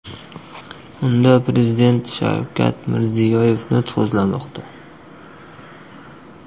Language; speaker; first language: Uzbek; native; Uzbek